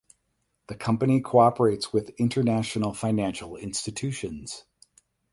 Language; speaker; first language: English; native; English